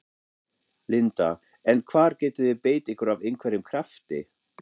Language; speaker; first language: Icelandic; non-native, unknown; German